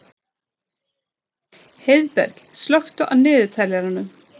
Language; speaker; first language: Icelandic; non-native, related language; Swedish